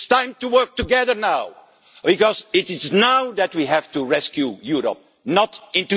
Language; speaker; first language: English; non-native, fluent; Dutch